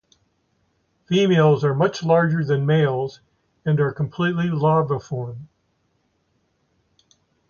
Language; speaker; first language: English; native; English